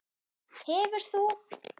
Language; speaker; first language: Icelandic; non-native, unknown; German